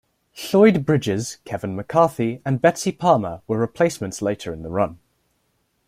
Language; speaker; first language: English; native; English